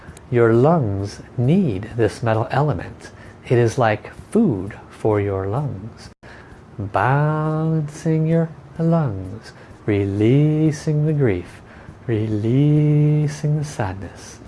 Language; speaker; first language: English; native; English